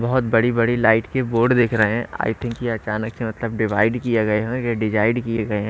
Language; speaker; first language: Hindi; native; Hindi